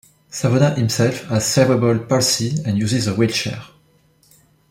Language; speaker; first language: English; non-native, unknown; French